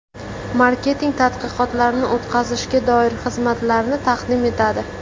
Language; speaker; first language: Uzbek; native; Uzbek